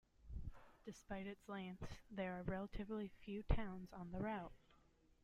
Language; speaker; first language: English; native; English